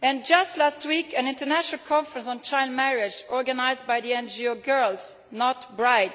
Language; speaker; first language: English; non-native, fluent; Italian